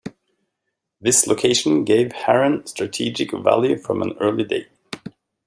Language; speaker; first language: English; native; English